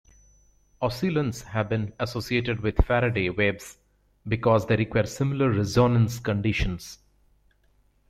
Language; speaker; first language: English; native; English